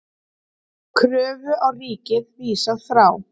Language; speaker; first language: Icelandic; native; Icelandic